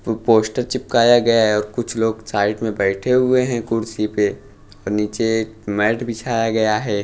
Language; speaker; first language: Hindi; non-native, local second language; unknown